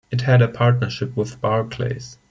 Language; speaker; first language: English; non-native, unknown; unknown